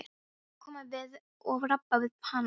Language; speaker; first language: Icelandic; non-native, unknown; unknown